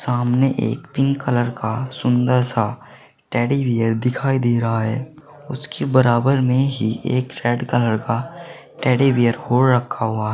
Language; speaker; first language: Hindi; native; Hindi